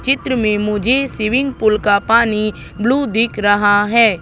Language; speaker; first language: Hindi; native; Hindi